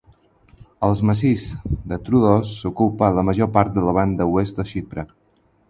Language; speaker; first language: Catalan; non-native, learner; Spanish